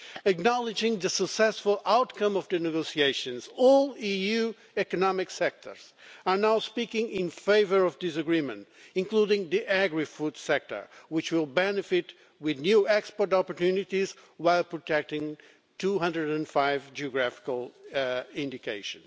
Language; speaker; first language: English; non-native, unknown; Portuguese